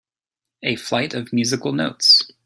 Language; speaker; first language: English; native; English